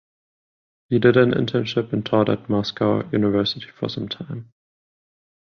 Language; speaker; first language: English; non-native, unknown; German